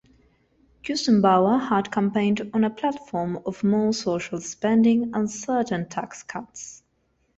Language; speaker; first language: English; non-native, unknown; Spanish